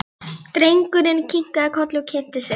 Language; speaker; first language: Icelandic; non-native, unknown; Polish